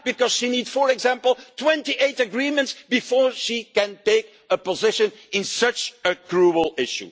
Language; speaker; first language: English; non-native, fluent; Dutch